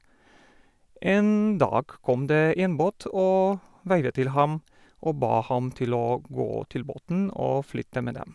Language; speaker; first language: Norwegian; non-native, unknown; Polish